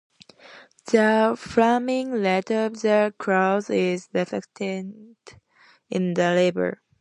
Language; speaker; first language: English; native; English